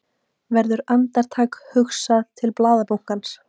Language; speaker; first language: Icelandic; native; Icelandic